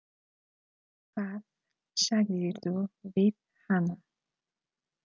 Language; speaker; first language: Icelandic; non-native, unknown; Polish